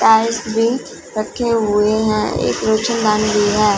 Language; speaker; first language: Hindi; non-native, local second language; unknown